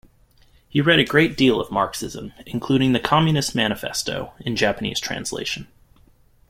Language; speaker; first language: English; native; English